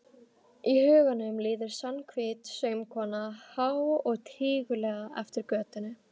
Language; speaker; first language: Icelandic; native; Icelandic